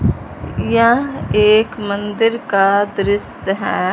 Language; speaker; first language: Hindi; non-native, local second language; Punjabi